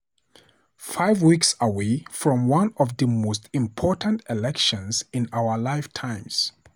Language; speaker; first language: English; non-native, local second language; Hausa